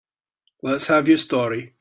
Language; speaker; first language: English; native; English